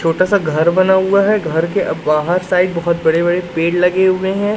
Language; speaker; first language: Hindi; native; Hindi